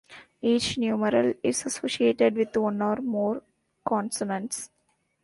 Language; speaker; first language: English; non-native, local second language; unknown